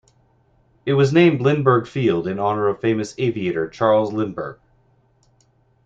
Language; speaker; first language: English; native; English